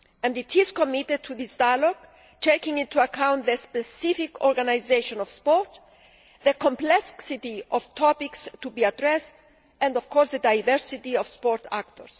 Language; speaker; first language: English; non-native, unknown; Greek